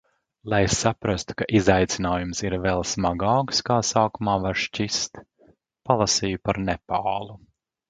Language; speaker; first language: Latvian; native; Latvian